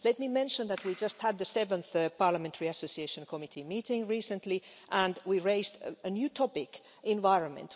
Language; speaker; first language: English; non-native, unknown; Finnish